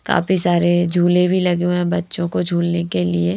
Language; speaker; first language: Hindi; native; Hindi